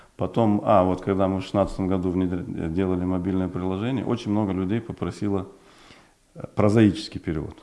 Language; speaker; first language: Russian; non-native, local second language; Uzbek